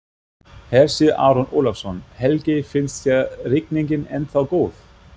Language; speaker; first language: Icelandic; non-native, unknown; German